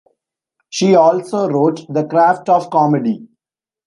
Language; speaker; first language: English; non-native, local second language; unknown